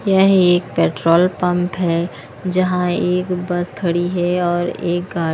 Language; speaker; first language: Hindi; non-native, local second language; Punjabi